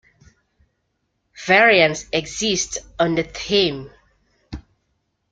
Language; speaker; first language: English; native; English